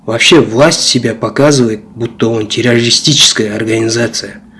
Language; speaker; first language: Russian; non-native, local second language; Kazakh